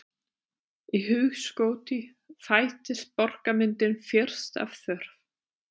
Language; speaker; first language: Icelandic; non-native, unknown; German